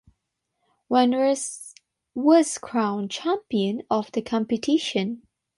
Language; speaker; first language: English; non-native, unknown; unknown